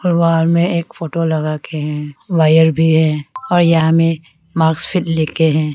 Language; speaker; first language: Hindi; non-native, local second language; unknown